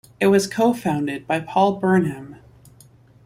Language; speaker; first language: English; native; English